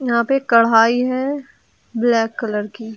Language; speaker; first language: Hindi; native; Hindi